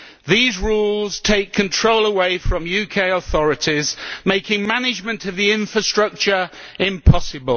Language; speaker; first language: English; native; English